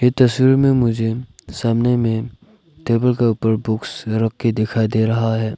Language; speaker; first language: Hindi; non-native, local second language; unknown